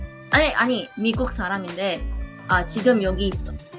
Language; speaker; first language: Korean; non-native, learner; Indonesian